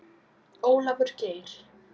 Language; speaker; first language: Icelandic; native; Icelandic